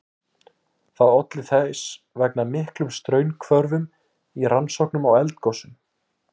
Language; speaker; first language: Icelandic; native; Icelandic